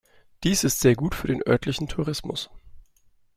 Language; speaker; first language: German; native; German